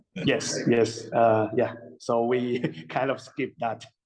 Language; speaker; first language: English; non-native, fluent; Chinese